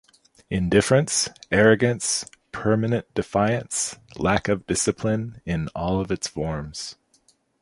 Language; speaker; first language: English; native; English